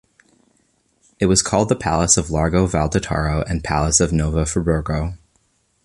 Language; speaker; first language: English; native; English